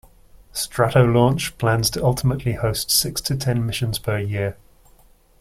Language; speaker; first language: English; native; English